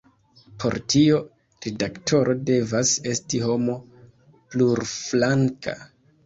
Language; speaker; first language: Esperanto; non-native, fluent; Kinyarwanda